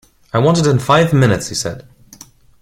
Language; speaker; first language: English; non-native, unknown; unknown